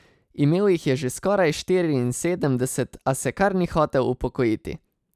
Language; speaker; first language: Slovenian; native; Slovenian